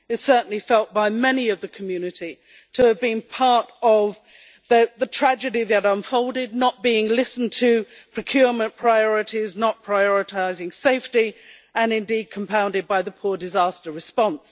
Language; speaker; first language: English; native; English